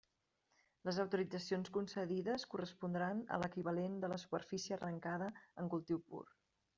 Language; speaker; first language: Catalan; native; Catalan